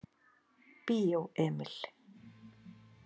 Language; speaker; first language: Icelandic; native; Icelandic